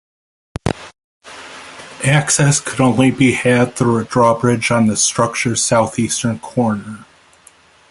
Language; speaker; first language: English; native; English